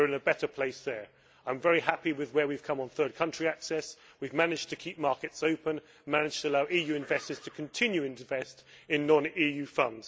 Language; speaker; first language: English; native; English